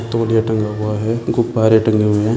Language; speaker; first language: Hindi; native; Hindi